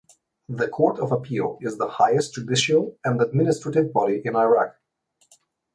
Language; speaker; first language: English; non-native, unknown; Slovenian